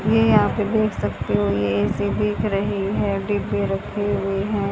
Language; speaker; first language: Hindi; native; Hindi